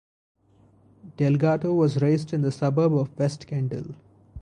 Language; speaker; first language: English; non-native, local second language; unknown